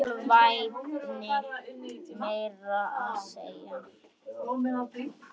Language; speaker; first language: Icelandic; native; Icelandic